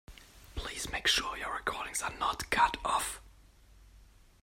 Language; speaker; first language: English; non-native, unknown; German